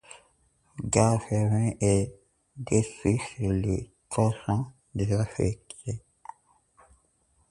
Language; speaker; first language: French; non-native, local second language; Comorian